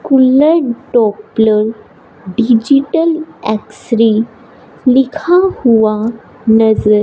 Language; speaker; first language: Hindi; non-native, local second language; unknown